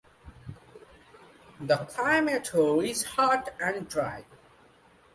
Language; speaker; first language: English; non-native, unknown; Bangla